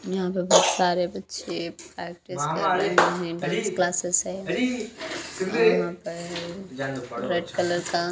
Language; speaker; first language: Hindi; non-native, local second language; Punjabi